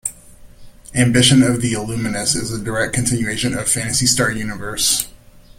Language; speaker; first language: English; native; English